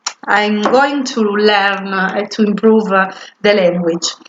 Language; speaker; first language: English; non-native, learner; Italian